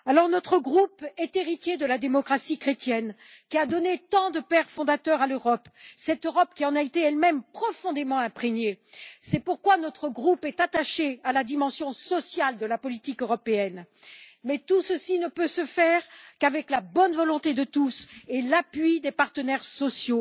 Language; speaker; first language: French; native; French